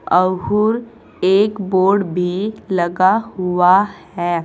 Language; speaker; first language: Hindi; native; Hindi